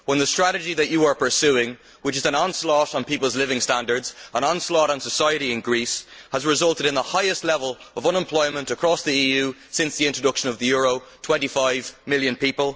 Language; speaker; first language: English; native; English